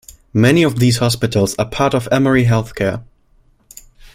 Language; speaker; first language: English; non-native, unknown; German